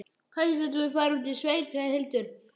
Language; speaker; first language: Icelandic; native; Icelandic